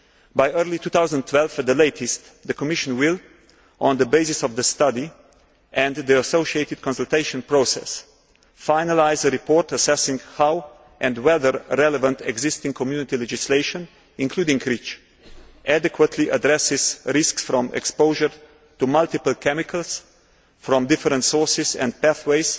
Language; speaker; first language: English; non-native, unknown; Slovenian